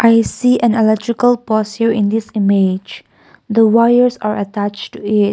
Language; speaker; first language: English; non-native, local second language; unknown